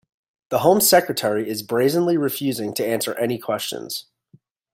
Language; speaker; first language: English; native; English